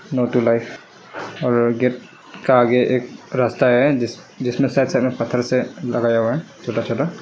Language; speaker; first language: Hindi; non-native, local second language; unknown